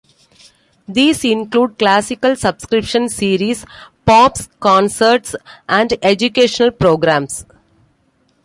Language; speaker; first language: English; non-native, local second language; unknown